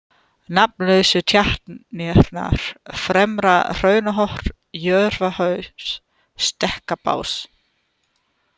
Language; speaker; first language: Icelandic; non-native, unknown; German